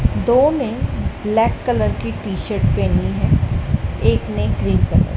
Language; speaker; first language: Hindi; native; Hindi